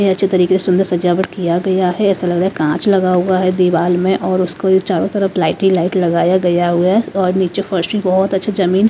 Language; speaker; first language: Hindi; native; Hindi